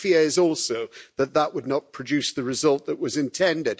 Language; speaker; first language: English; native; English